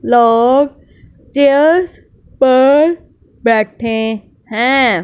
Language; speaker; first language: Hindi; non-native, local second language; Punjabi